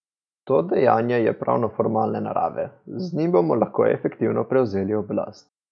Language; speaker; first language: Slovenian; native; Slovenian